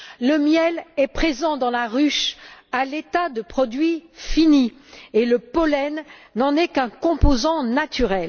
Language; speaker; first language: French; native; French